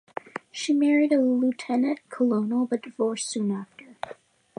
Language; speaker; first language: English; native; English